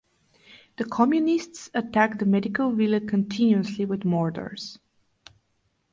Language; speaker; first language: English; non-native, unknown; Bulgarian